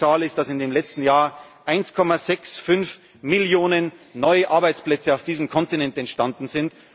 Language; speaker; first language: German; native; German